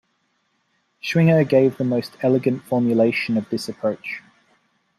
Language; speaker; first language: English; native; English